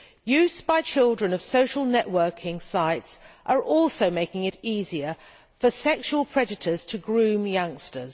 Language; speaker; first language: English; native; English